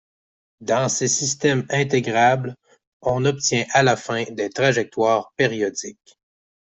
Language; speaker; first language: French; native; French